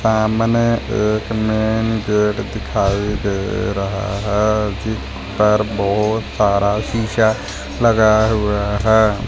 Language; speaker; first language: Hindi; non-native, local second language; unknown